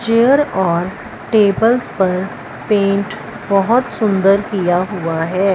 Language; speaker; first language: Hindi; non-native, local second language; Punjabi